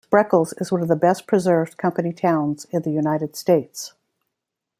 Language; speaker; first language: English; native; English